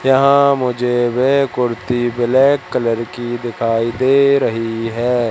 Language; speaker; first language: Hindi; native; Hindi